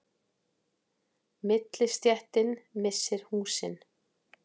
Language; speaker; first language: Icelandic; native; Icelandic